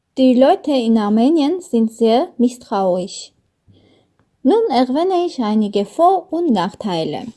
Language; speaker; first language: German; non-native, learner; Armenian